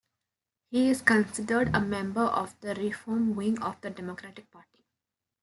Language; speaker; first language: English; non-native, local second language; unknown